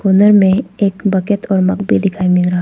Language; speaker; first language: Hindi; non-native, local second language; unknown